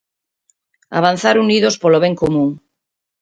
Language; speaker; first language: Galician; native; Galician